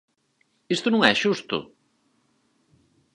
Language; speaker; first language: Galician; native; Galician